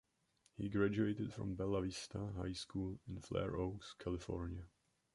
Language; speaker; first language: English; non-native, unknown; Czech